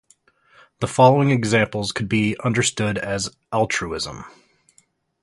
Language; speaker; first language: English; native; English